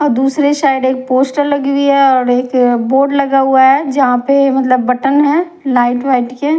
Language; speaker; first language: Hindi; non-native, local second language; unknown